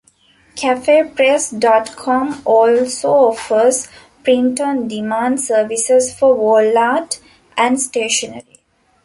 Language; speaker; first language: English; non-native, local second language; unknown